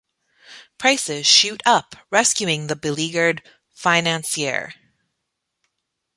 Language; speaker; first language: English; native; English